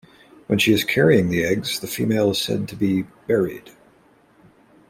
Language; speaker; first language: English; native; English